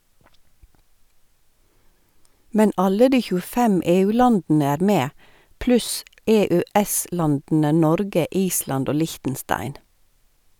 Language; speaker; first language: Norwegian; native; Norwegian